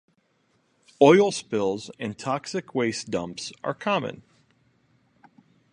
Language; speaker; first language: English; native; English